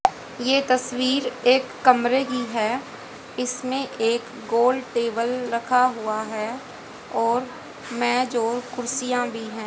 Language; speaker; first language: Hindi; native; Hindi